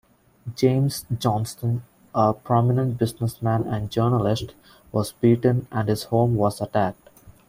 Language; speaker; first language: English; non-native, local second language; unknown